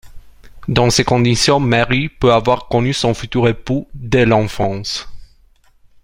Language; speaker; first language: French; non-native, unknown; Romanian